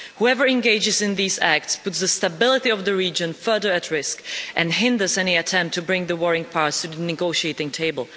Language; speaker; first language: English; non-native, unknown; Czech